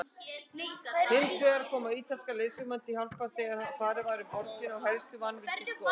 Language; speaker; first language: Icelandic; native; Icelandic